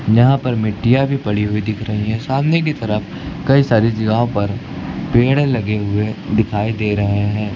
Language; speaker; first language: Hindi; native; Hindi